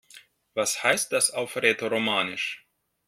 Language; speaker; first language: German; non-native, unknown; Russian